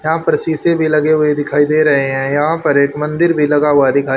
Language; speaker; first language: Hindi; native; Hindi